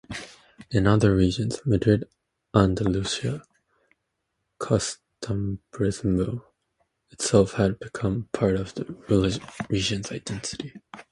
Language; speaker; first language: English; native; English